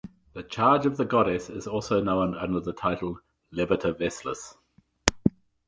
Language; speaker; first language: English; native; English